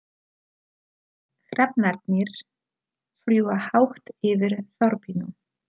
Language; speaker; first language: Icelandic; non-native, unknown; Polish